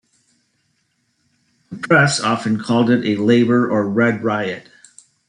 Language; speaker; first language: English; native; English